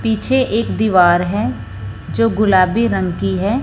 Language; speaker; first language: Hindi; non-native, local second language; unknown